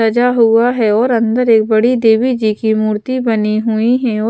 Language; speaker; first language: Hindi; non-native, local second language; Punjabi